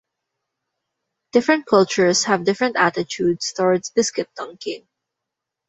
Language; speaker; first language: English; non-native, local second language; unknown